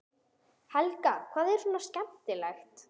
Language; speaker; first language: Icelandic; non-native, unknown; English